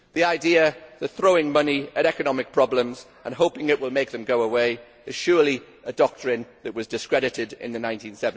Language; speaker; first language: English; native; English